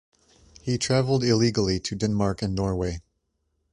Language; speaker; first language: English; native; English